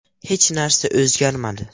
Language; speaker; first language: Uzbek; non-native, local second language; Russian